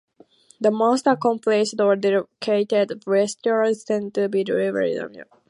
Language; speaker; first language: English; native; English